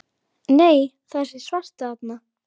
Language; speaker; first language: Icelandic; native; Icelandic